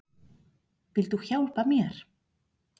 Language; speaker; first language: Icelandic; non-native, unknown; Spanish